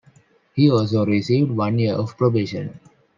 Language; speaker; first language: English; non-native, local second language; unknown